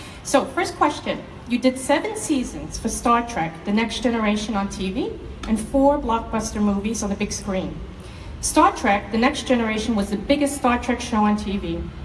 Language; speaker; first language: English; native; English